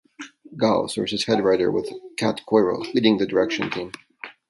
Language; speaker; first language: English; native; English